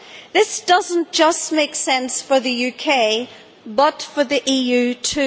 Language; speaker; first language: English; native; English